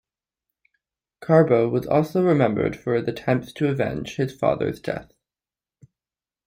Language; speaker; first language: English; native; English